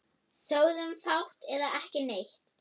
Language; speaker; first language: Icelandic; non-native, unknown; German